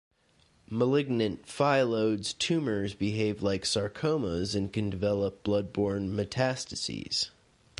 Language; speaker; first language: English; native; English